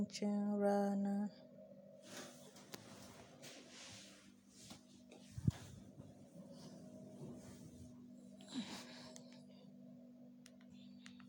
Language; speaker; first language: Hausa; native; Hausa